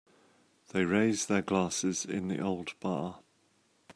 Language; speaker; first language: English; native; English